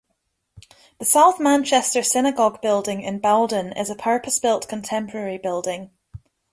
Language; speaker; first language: English; native; English